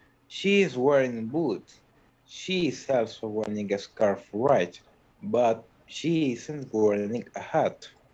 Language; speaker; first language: English; non-native, learner; Spanish